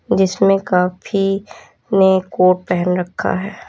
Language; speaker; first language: Hindi; native; Hindi